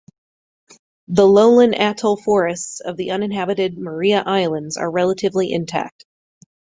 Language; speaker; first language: English; native; English